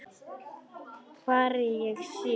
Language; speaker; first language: Icelandic; non-native, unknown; Polish